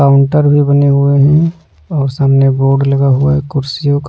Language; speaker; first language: Hindi; non-native, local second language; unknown